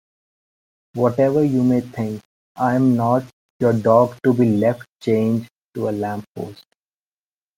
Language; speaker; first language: English; non-native, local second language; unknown